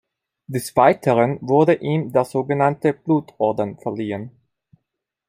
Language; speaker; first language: German; non-native, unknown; Italian